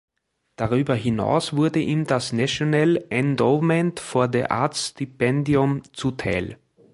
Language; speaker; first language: German; native; German